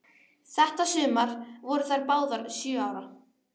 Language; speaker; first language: Icelandic; native; Icelandic